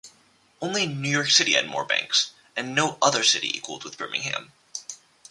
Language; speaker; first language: English; native; English